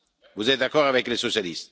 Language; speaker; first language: French; non-native, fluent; Italian